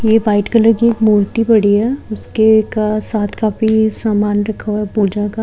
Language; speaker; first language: Hindi; native; Hindi